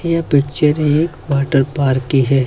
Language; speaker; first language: Hindi; native; Hindi